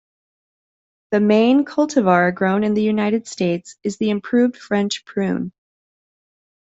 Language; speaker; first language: English; native; English